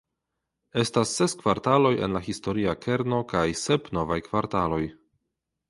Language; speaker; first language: Esperanto; non-native, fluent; Polish